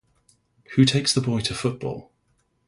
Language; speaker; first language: English; native; English